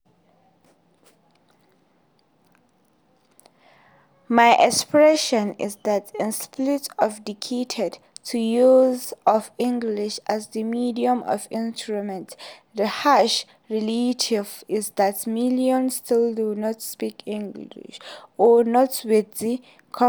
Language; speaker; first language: English; non-native, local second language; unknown